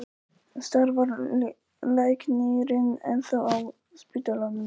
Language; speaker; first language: Icelandic; non-native, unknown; Polish